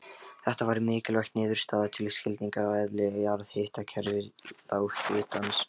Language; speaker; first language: Icelandic; non-native, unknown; Lithuanian